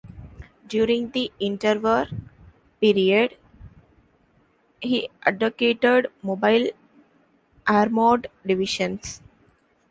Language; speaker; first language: English; non-native, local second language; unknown